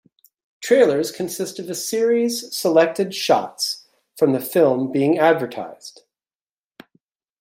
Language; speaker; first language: English; native; English